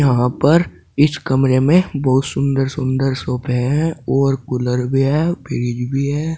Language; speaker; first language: Hindi; native; Hindi